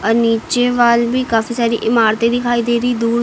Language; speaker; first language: Hindi; native; Hindi